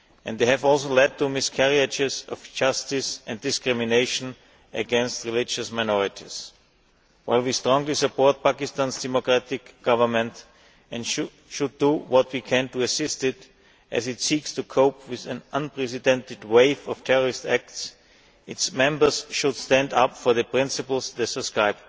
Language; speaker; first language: English; non-native, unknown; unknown